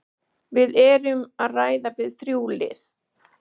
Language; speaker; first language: Icelandic; native; Icelandic